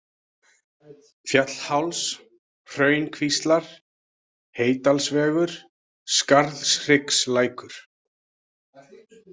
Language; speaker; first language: Icelandic; native; Icelandic